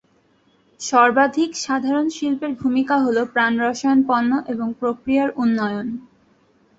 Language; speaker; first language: Bangla; native; Bangla